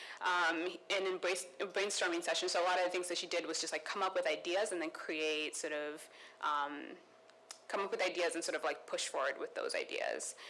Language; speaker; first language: English; non-native, local second language; Kikuyu